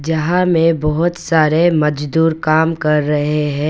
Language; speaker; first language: Hindi; non-native, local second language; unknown